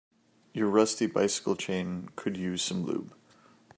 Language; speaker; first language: English; native; English